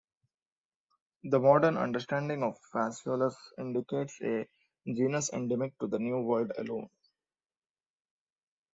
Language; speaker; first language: English; non-native, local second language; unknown